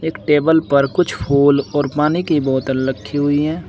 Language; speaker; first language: Hindi; native; Hindi